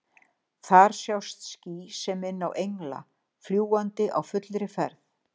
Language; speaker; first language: Icelandic; native; Icelandic